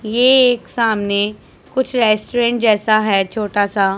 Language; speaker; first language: Hindi; non-native, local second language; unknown